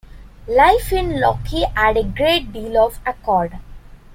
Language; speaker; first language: English; non-native, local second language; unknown